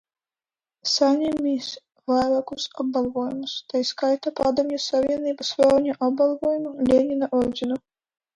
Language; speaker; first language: Latvian; non-native, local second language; Russian